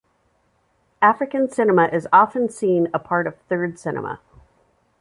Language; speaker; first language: English; native; English